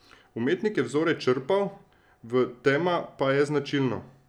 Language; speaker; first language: Slovenian; native; Slovenian